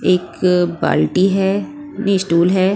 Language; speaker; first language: Hindi; non-native, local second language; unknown